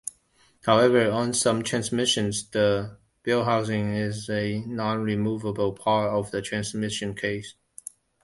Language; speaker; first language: English; non-native, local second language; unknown